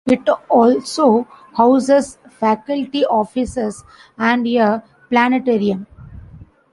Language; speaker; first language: English; non-native, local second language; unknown